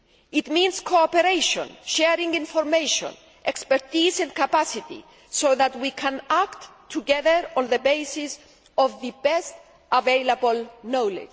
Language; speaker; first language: English; non-native, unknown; Greek